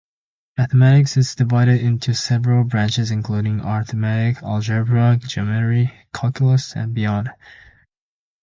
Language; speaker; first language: English; native; English